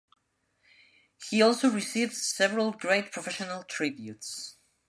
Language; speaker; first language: English; non-native, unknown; Spanish